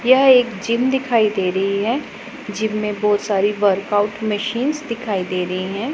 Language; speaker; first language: Hindi; non-native, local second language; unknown